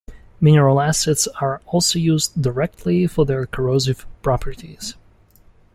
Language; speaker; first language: English; non-native, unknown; Russian